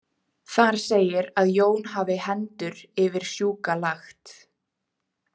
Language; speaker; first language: Icelandic; native; Icelandic